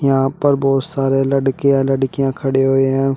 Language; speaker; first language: Hindi; native; Hindi